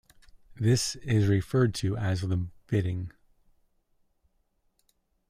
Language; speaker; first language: English; native; English